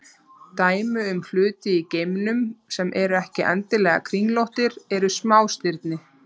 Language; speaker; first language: Icelandic; native; Icelandic